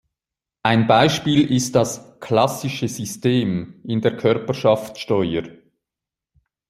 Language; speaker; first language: German; native; German